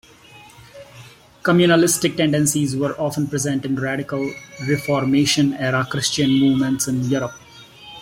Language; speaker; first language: English; non-native, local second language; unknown